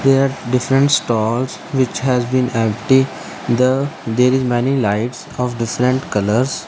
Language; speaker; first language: English; non-native, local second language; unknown